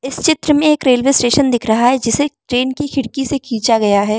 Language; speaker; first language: Hindi; non-native, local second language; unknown